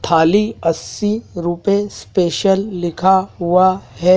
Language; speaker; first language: Hindi; native; Hindi